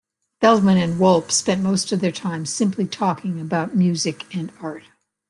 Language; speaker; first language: English; native; English